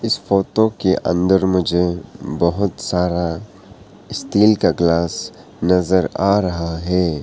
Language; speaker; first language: Hindi; non-native, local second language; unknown